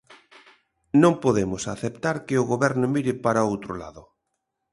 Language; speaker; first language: Galician; native; Galician